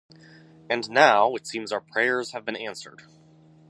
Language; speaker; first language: English; native; English